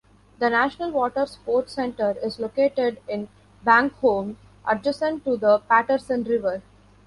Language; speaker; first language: English; non-native, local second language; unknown